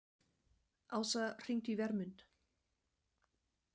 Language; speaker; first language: Icelandic; non-native, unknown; German